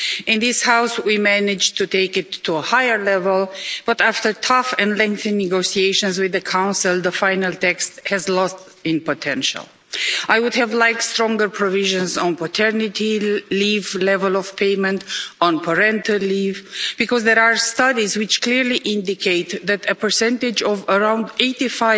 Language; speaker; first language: English; non-native, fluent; Romanian